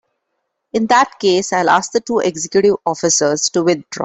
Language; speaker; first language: English; non-native, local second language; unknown